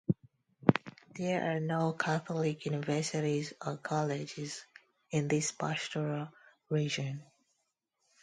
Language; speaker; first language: English; non-native, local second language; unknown